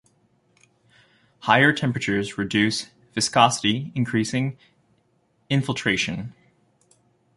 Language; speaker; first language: English; native; English